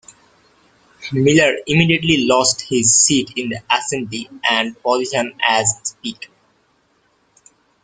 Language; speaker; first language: English; native; English